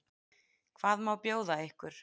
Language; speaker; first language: Icelandic; native; Icelandic